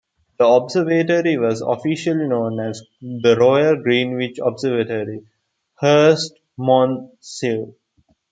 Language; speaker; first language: English; non-native, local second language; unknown